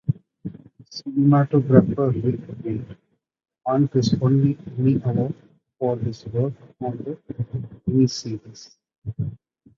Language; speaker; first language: English; non-native, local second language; Tamil